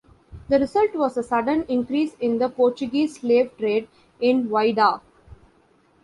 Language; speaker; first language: English; non-native, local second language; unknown